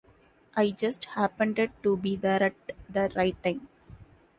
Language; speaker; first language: English; non-native, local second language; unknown